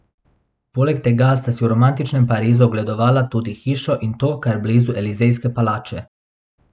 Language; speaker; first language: Slovenian; non-native, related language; Bosnian